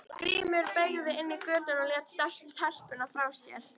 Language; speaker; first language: Icelandic; native; Icelandic